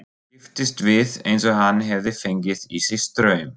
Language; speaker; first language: Icelandic; non-native, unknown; German